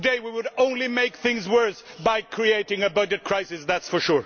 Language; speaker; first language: English; non-native, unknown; Swedish